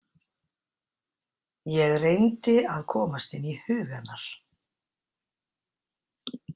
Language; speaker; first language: Icelandic; native; Icelandic